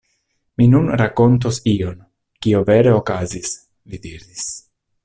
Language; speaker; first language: Esperanto; non-native, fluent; Italian